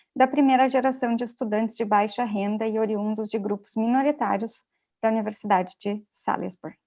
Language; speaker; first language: Portuguese; native; Portuguese